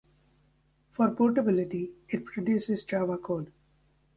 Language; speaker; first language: English; native; English